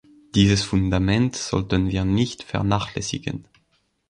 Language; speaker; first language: German; non-native, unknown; French